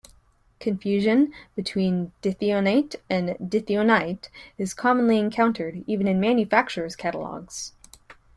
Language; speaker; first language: English; native; English